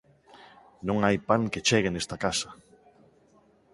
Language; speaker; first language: Galician; non-native, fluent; Spanish